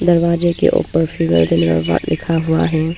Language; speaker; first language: Hindi; early bilingual, other home language; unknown